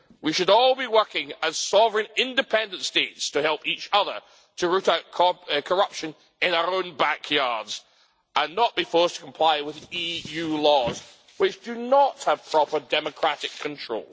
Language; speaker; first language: English; native; English